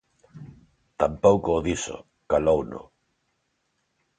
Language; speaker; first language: Galician; non-native, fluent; Spanish